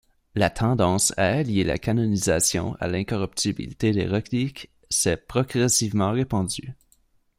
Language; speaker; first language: French; native; French